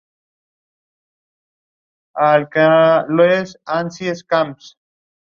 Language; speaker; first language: English; non-native, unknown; Spanish